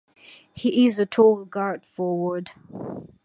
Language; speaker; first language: English; non-native, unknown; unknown